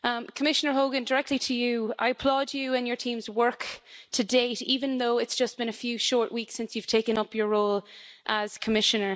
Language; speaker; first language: English; native; English